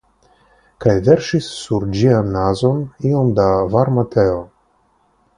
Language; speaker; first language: Esperanto; non-native, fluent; Russian